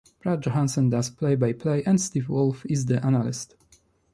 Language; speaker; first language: English; non-native, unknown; Polish